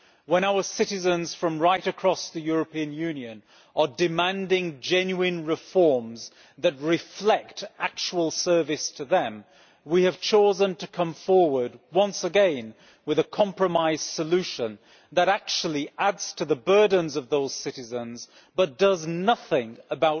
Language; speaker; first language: English; native; English